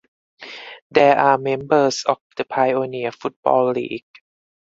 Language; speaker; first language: English; non-native, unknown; Thai